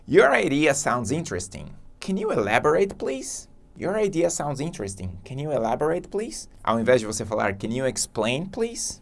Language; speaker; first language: English; non-native, fluent; Portuguese